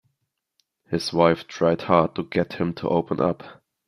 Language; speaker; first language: English; non-native, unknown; German